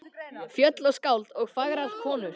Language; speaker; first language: Icelandic; native; Icelandic